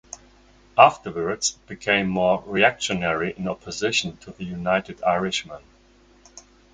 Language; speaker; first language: English; non-native, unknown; German